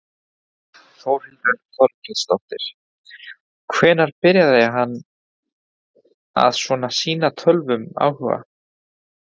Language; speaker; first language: Icelandic; non-native, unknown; Spanish